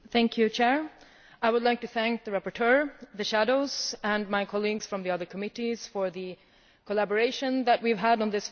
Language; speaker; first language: English; non-native, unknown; Swedish